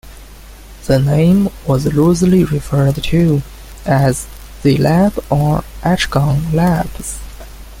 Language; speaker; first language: English; non-native, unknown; Chinese